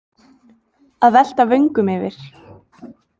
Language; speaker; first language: Icelandic; native; Icelandic